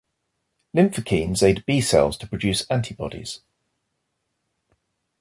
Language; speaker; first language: English; native; English